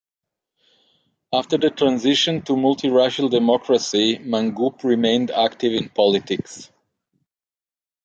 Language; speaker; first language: English; non-native, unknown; Hebrew